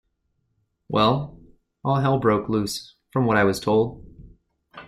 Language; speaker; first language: English; native; English